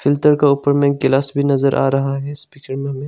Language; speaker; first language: Hindi; non-native, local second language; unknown